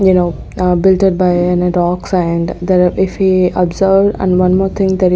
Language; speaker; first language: English; non-native, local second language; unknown